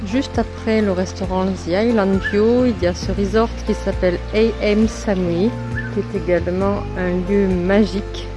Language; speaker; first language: French; native; French